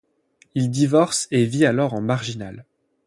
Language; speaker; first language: French; native; French